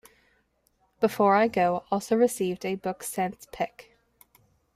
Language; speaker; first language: English; native; English